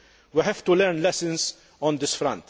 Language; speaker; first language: English; non-native, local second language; Maltese